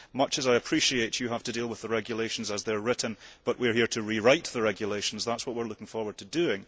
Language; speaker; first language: English; early bilingual, heritage; English